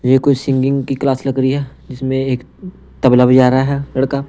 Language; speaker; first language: Hindi; non-native, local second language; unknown